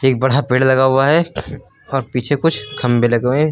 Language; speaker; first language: Hindi; native; Hindi